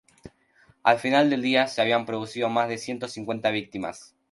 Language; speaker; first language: Spanish; native; Spanish